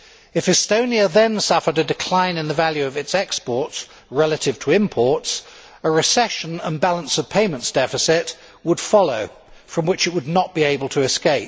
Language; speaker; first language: English; native; English